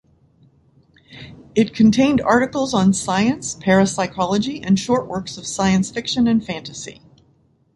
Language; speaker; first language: English; native; English